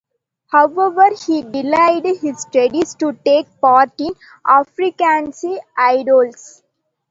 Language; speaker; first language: English; non-native, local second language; Tamil